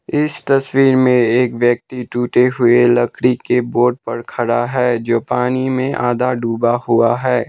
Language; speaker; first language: Hindi; non-native, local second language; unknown